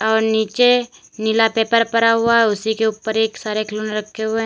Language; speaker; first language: Hindi; native; Hindi